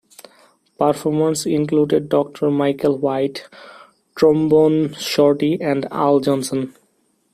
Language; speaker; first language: English; non-native, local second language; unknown